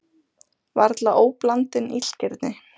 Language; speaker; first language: Icelandic; native; Icelandic